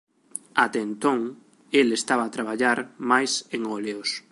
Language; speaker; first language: Galician; native; Galician